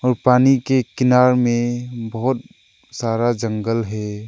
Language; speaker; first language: Hindi; non-native, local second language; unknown